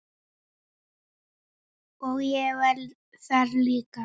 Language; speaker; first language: Icelandic; native; Icelandic